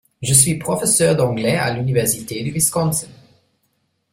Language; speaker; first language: French; non-native, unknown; German